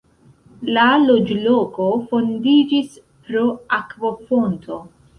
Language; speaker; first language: Esperanto; non-native, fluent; Central Kurdish